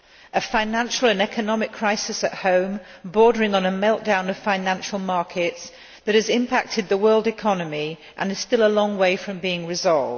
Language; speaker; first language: English; non-native, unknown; Polish